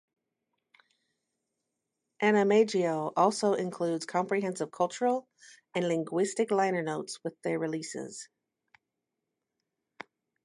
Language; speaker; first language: English; native; English